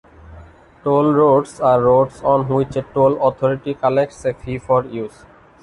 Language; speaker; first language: English; non-native, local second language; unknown